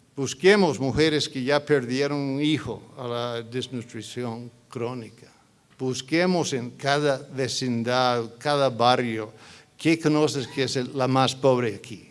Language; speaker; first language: Spanish; non-native, fluent; English